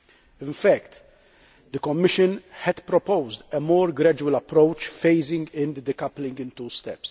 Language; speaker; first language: English; non-native, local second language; Maltese